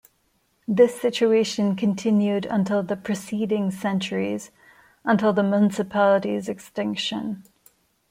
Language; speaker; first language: English; non-native, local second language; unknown